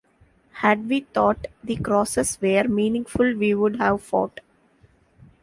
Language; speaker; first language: English; non-native, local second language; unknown